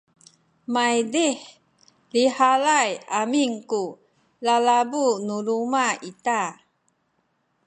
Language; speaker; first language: Sakizaya; non-native, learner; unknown